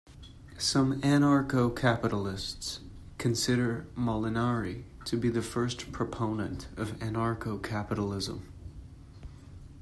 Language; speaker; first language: English; native; English